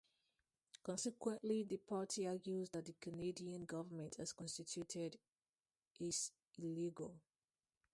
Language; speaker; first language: English; non-native, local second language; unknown